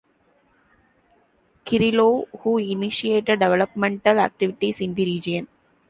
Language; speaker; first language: English; non-native, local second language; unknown